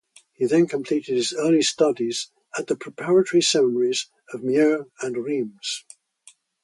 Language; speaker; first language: English; native; English